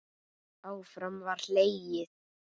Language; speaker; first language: Icelandic; native; Icelandic